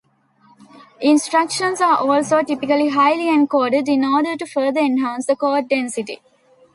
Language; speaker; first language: English; non-native, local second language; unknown